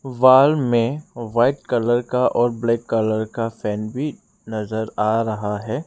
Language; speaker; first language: Hindi; non-native, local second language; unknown